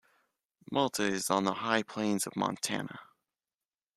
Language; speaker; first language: English; native; English